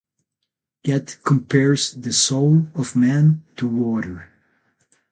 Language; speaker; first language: English; non-native, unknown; Spanish